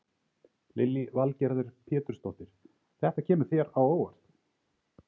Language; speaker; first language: Icelandic; native; Icelandic